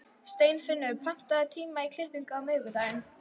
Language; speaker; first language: Icelandic; native; Icelandic